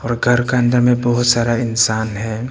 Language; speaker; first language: Hindi; non-native, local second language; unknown